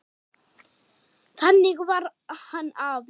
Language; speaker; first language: Icelandic; non-native, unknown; German